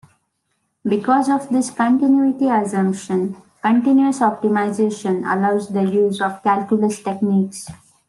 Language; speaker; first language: English; non-native, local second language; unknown